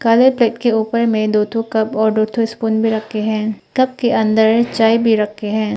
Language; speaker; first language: Hindi; non-native, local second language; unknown